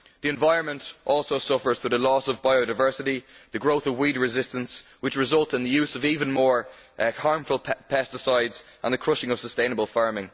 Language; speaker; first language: English; native; English